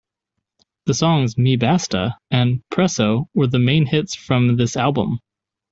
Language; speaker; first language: English; native; English